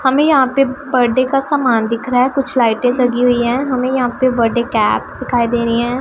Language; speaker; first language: Hindi; non-native, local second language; Punjabi